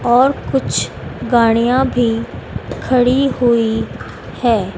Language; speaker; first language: Hindi; native; Hindi